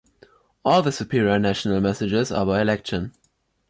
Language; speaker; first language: English; non-native, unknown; German